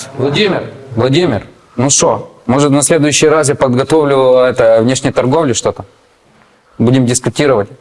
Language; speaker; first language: Russian; non-native, local second language; Ukrainian